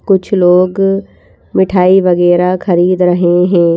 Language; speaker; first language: Hindi; native; Hindi